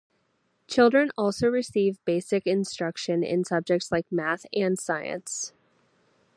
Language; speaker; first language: English; native; English